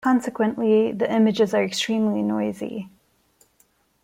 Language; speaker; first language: English; non-native, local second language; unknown